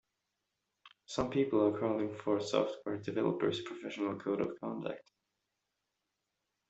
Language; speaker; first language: English; non-native, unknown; Swedish